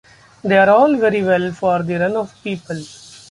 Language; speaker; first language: English; non-native, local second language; Marathi